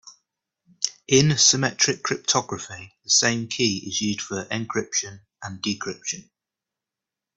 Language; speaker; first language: English; native; English